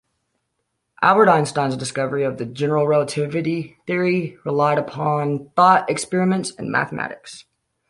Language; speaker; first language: English; native; English